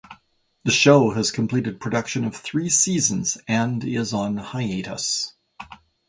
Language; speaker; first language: English; native; English